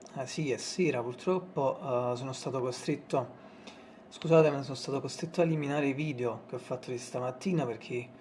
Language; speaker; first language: Italian; native; Italian